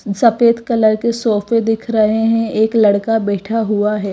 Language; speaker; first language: Hindi; non-native, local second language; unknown